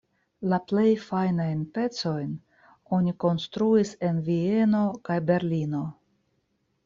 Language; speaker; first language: Esperanto; non-native, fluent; Russian